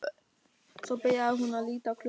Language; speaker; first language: Icelandic; non-native, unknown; German